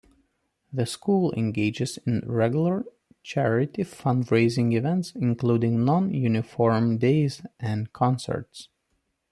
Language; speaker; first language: English; non-native, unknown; Lithuanian